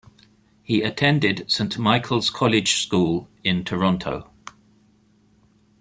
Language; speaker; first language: English; native; English